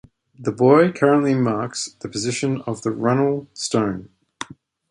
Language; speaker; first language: English; native; English